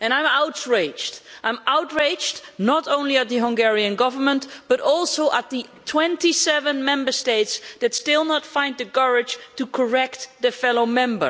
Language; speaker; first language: English; non-native, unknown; Dutch